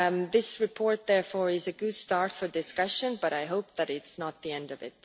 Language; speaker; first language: English; non-native, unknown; Estonian